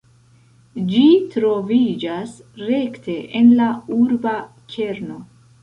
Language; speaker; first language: Esperanto; non-native, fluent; Central Kurdish